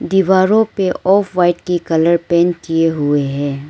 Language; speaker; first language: Hindi; non-native, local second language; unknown